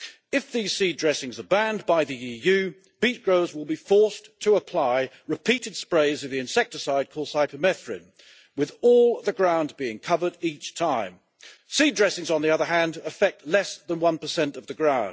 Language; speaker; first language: English; native; English